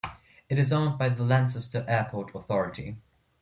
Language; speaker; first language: English; non-native, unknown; German